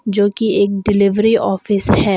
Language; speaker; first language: Hindi; non-native, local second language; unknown